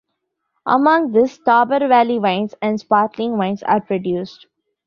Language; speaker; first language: English; non-native, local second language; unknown